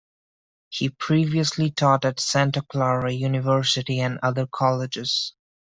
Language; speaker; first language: English; non-native, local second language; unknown